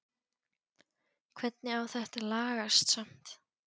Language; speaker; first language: Icelandic; non-native, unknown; Polish